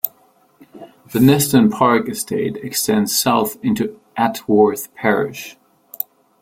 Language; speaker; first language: English; non-native, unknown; German